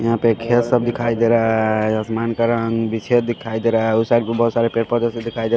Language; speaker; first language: Hindi; non-native, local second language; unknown